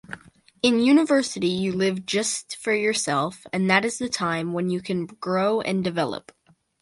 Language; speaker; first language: English; native; English